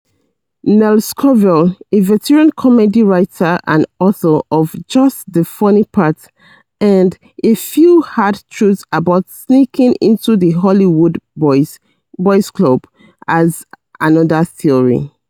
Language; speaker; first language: English; non-native, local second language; Yoruba